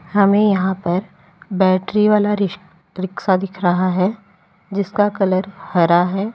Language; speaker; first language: Hindi; native; Hindi